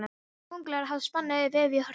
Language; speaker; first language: Icelandic; non-native, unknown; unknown